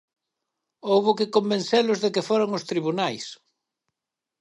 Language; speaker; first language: Galician; native; Galician